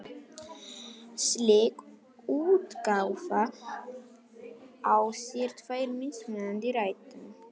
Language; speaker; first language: Icelandic; non-native, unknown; Polish